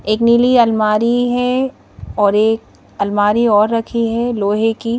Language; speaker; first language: Hindi; native; Hindi